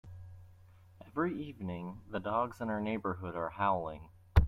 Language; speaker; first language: English; native; English